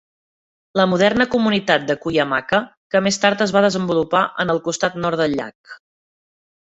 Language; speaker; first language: Catalan; native; Catalan